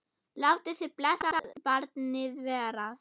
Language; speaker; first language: Icelandic; non-native, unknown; German